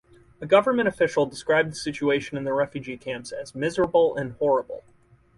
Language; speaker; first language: English; native; English